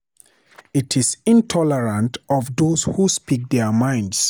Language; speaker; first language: English; non-native, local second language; Hausa